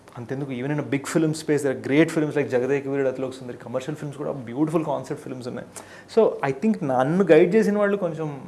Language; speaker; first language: Telugu; early bilingual, heritage; Telugu